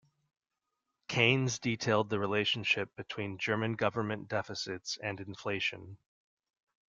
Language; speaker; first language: English; native; English